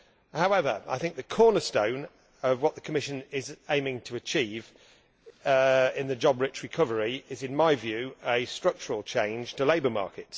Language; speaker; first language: English; native; English